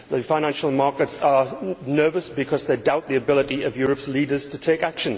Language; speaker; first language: English; native; English